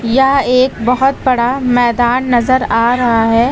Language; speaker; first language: Hindi; native; Hindi